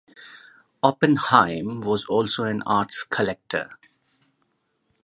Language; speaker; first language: English; non-native, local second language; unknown